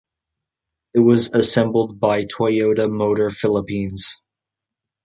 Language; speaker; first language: English; native; English